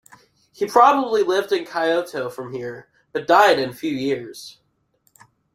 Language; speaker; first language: English; native; English